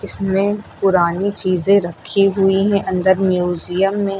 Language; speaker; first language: Hindi; native; Hindi